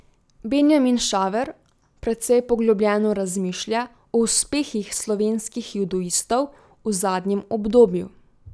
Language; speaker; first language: Slovenian; native; Slovenian